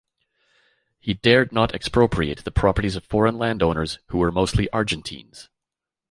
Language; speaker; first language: English; native; English